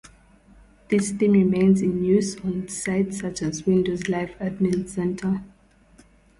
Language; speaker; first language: English; non-native, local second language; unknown